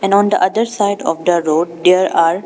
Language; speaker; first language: English; non-native, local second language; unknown